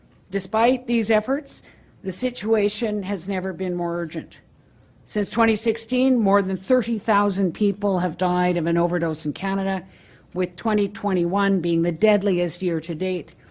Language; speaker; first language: English; native; English